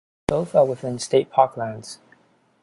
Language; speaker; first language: English; non-native, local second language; Cantonese